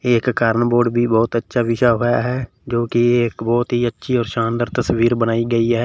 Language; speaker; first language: Hindi; non-native, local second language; Punjabi